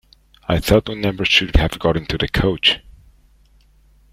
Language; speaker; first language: English; non-native, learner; Spanish